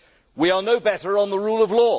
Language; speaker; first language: English; native; English